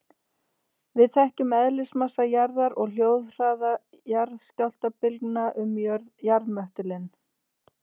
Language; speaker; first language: Icelandic; native; Icelandic